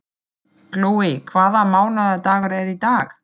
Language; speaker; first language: Icelandic; non-native, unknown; German